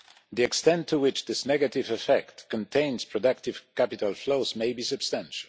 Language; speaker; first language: English; non-native, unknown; Polish